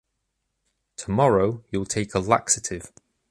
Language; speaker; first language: English; native; English